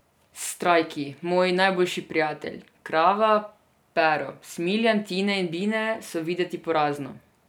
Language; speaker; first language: Slovenian; non-native, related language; Serbian